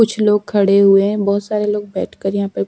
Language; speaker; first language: Hindi; native; Hindi